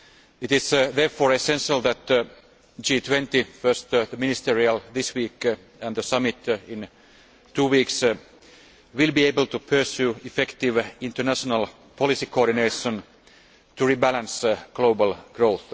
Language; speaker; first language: English; non-native, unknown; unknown